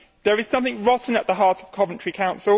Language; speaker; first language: English; native; English